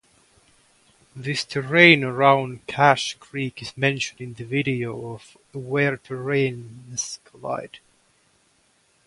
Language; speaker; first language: English; native; English